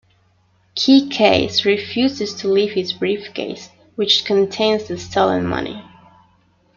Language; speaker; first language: English; non-native, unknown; Spanish